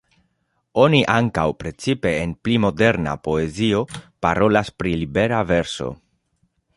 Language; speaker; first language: Esperanto; non-native, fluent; Spanish